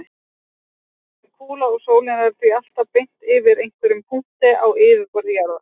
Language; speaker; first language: Icelandic; native; Icelandic